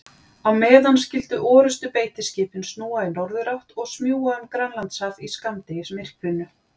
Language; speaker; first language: Icelandic; native; Icelandic